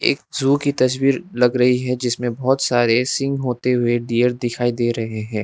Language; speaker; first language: Hindi; non-native, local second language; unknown